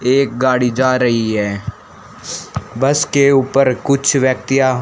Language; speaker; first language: Hindi; native; Hindi